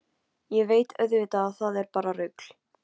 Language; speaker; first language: Icelandic; non-native, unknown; Polish